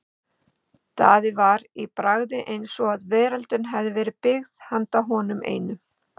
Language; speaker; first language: Icelandic; native; Icelandic